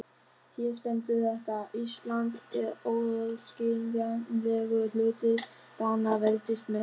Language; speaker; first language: Icelandic; non-native, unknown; German